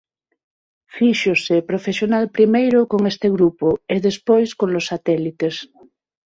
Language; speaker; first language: Galician; non-native, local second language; Spanish